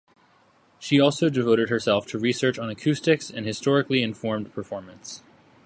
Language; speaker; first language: English; native; English